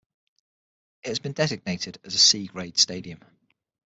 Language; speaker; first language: English; native; English